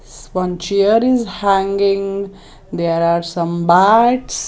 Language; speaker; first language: English; non-native, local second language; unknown